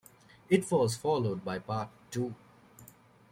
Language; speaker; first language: English; native; English